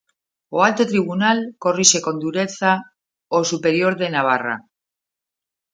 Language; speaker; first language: Galician; native; Galician